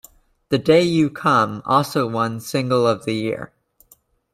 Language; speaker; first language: English; native; English